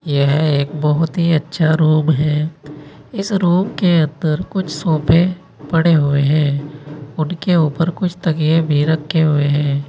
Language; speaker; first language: Hindi; native; Hindi